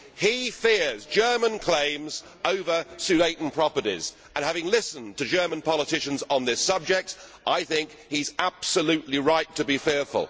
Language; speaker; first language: English; native; English